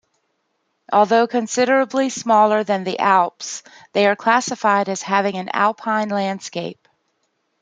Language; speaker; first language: English; native; English